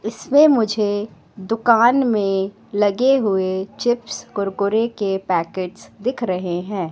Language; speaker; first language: Hindi; native; Hindi